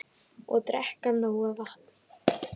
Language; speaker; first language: Icelandic; native; Icelandic